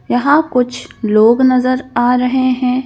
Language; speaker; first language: Hindi; native; Hindi